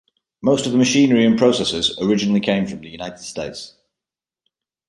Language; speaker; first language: English; native; English